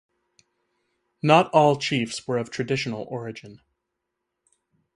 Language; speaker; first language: English; native; English